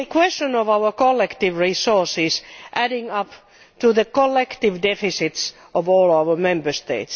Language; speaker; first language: English; non-native, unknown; Finnish